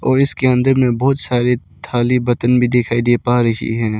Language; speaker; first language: Hindi; non-native, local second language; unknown